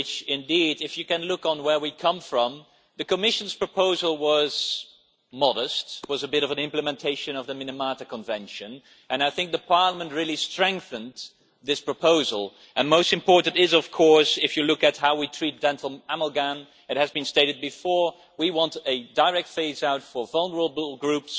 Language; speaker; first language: English; non-native, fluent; Dutch